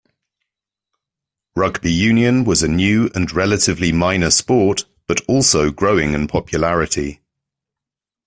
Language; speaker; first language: English; native; English